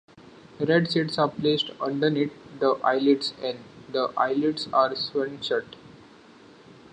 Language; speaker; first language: English; non-native, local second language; Marathi